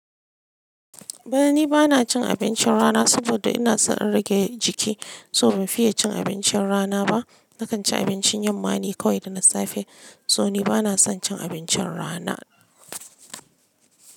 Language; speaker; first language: Hausa; non-native, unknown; Yoruba